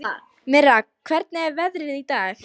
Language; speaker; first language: Icelandic; non-native, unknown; Lithuanian